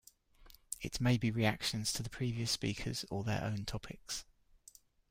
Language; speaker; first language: English; native; English